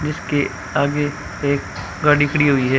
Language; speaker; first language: Hindi; native; Hindi